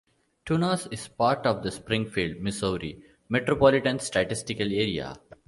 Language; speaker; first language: English; non-native, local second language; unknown